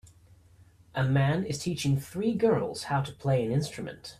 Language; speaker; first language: English; native; English